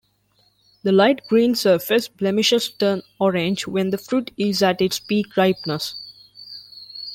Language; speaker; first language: English; non-native, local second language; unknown